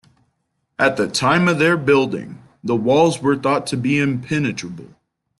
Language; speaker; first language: English; native; English